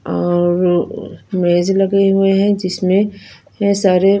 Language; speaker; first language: Hindi; non-native, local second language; Punjabi